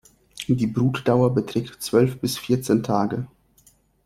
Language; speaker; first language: German; non-native, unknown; Russian